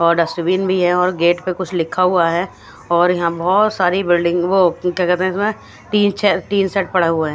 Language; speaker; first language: Hindi; non-native, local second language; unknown